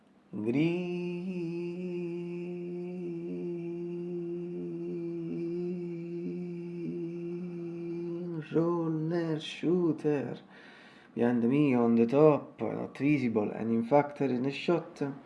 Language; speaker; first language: English; non-native, fluent; Italian